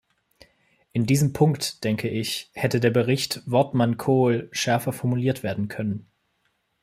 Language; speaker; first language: German; native; German